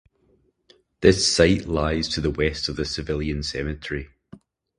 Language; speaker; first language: English; native; English